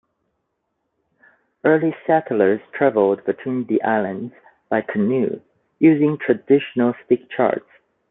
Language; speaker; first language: English; native; English